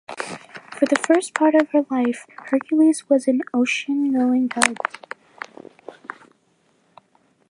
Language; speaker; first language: English; native; English